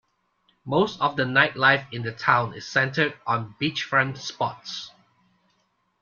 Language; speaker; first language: English; non-native, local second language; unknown